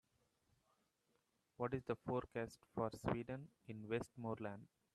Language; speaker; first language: English; non-native, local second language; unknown